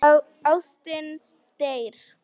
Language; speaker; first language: Icelandic; non-native, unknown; Polish